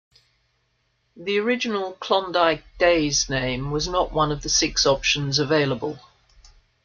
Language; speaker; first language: English; native; English